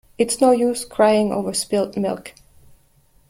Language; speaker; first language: English; non-native, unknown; German